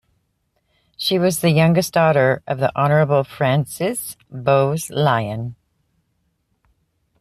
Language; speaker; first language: English; native; English